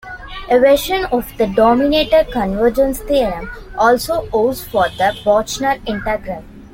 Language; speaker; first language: English; non-native, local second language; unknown